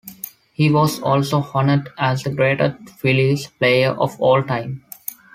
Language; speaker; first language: English; non-native, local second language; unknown